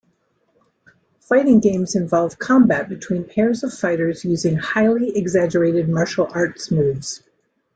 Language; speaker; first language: English; native; English